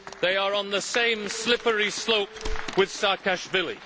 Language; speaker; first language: English; native; English